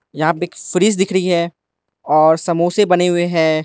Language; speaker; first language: Hindi; non-native, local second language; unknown